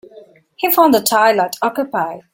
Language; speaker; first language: English; non-native, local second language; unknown